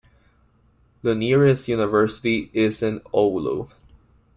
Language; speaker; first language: English; non-native, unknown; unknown